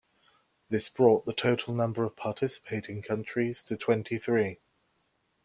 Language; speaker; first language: English; native; English